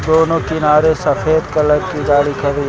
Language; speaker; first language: Hindi; native; Hindi